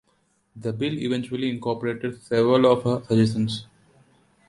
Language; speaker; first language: English; non-native, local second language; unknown